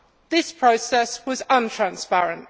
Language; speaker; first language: English; native; English